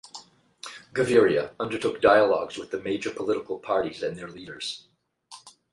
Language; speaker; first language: English; native; English